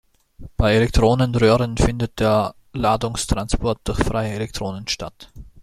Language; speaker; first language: German; native; German